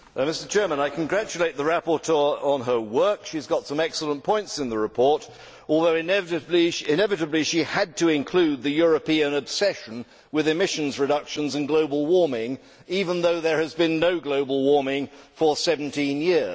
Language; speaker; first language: English; native; English